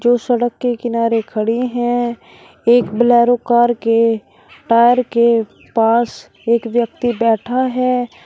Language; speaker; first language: Hindi; native; Hindi